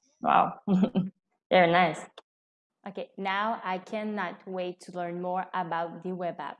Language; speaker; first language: English; non-native, fluent; French